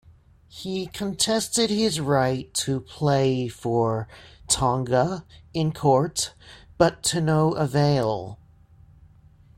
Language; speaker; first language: English; native; English